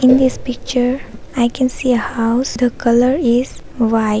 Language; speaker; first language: English; non-native, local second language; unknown